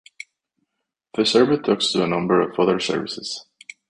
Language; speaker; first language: English; non-native, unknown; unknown